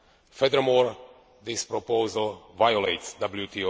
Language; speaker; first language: English; non-native, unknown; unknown